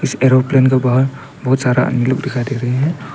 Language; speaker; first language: Hindi; early bilingual, other home language; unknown